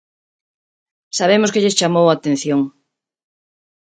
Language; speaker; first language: Galician; native; Galician